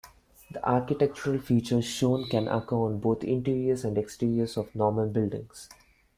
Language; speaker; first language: English; non-native, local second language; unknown